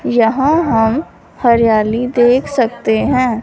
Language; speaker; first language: Hindi; non-native, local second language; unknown